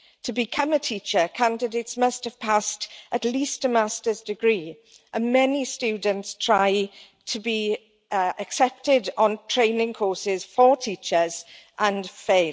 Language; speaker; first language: English; native; English